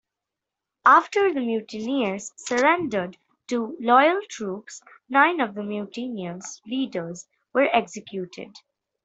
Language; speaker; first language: English; non-native, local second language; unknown